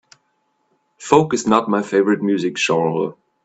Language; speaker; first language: English; non-native, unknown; German